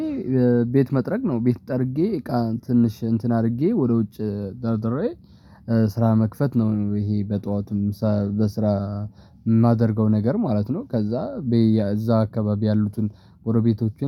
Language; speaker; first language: Amharic; non-native, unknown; Tigrinya